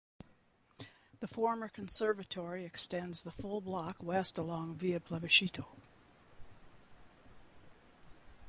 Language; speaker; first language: English; native; English